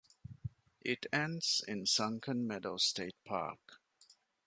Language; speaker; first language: English; non-native, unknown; Divehi